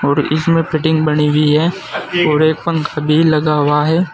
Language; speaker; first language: Hindi; native; Hindi